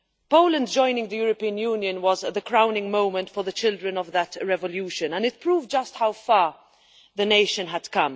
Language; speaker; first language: English; non-native, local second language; Maltese